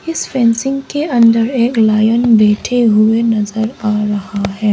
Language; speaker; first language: Hindi; non-native, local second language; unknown